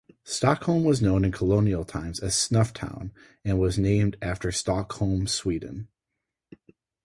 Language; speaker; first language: English; native; English